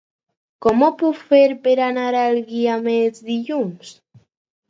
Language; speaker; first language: Catalan; non-native, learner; Spanish